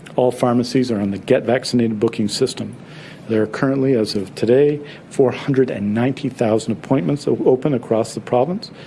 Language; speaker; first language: English; native; English